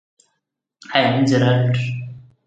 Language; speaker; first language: English; non-native, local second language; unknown